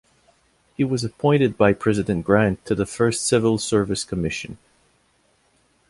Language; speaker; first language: English; non-native, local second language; French